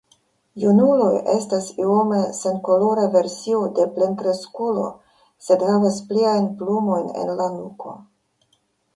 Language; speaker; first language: Esperanto; non-native, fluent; Russian